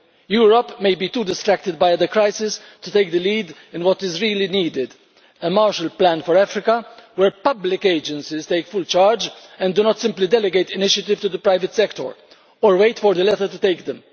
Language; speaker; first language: English; non-native, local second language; Maltese